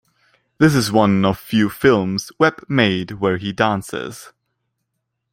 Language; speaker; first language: English; non-native, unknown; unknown